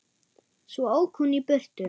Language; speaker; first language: Icelandic; non-native, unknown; German